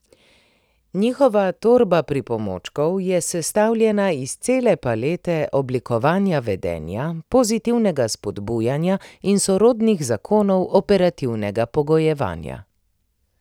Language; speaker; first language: Slovenian; native; Slovenian